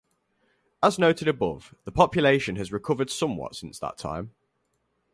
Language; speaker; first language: English; native; English